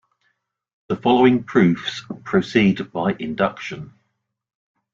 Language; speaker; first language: English; native; English